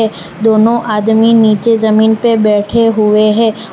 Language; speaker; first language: Hindi; non-native, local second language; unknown